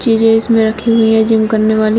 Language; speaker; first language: Hindi; native; Hindi